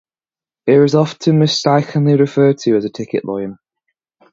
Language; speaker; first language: English; native; English